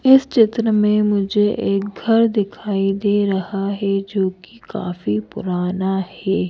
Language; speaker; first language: Hindi; native; Hindi